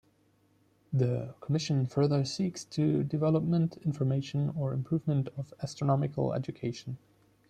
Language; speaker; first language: English; non-native, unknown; German